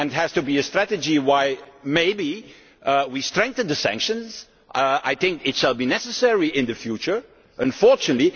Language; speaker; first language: English; non-native, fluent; Dutch